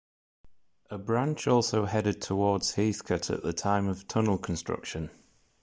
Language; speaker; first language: English; native; English